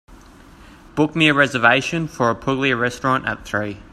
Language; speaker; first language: English; native; English